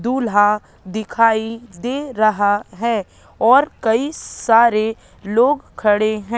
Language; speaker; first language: Hindi; native; Hindi